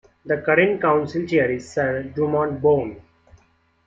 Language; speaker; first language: English; non-native, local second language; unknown